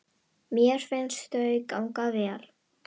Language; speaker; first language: Icelandic; non-native, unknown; Indonesian